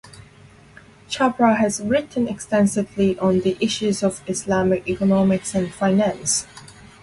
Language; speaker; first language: English; non-native, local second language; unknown